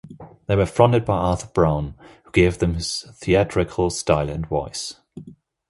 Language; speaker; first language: English; non-native, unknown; German